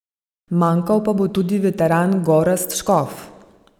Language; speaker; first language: Slovenian; native; Slovenian